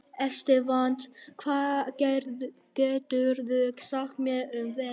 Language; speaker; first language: Icelandic; non-native, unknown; Vietnamese